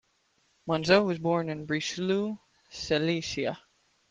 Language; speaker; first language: English; native; English